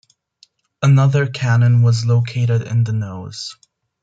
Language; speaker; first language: English; non-native, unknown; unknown